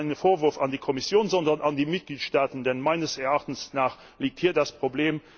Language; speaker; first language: German; non-native, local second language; Luxembourgish